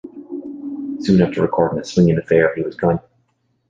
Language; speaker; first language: English; native; English